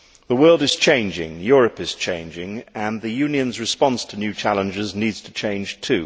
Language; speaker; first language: English; native; English